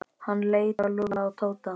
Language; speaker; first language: Icelandic; native; Icelandic